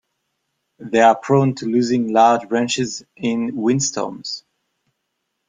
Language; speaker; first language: English; non-native, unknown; French